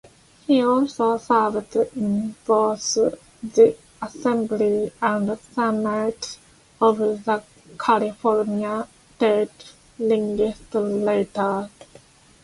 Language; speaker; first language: English; non-native, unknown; Japanese